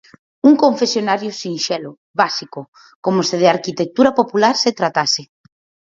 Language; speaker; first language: Galician; native; Galician